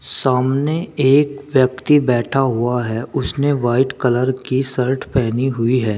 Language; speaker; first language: Hindi; native; Hindi